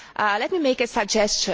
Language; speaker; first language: English; non-native, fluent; Hungarian